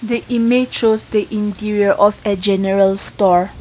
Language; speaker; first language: English; non-native, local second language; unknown